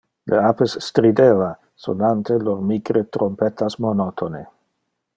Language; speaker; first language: Interlingua; non-native, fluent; Dutch